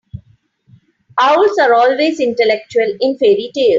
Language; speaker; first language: English; non-native, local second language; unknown